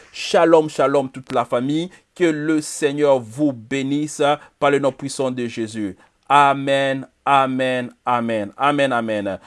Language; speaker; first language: French; non-native, local second language; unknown